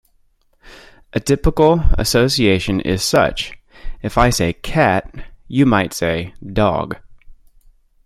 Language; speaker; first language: English; native; English